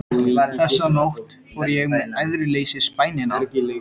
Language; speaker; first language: Icelandic; native; Icelandic